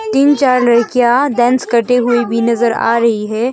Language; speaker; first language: Hindi; non-native, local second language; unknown